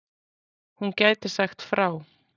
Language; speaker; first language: Icelandic; native; Icelandic